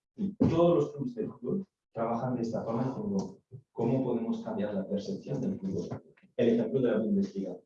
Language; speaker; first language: Spanish; non-native, fluent; French